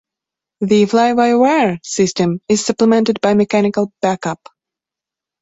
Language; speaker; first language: English; non-native, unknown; Belarusian